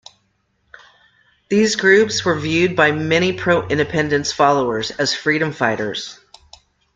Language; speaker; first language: English; native; English